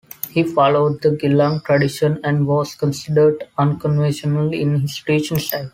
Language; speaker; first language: English; non-native, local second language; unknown